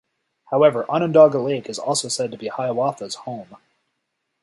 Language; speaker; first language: English; native; English